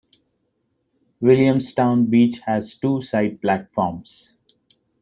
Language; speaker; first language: English; non-native, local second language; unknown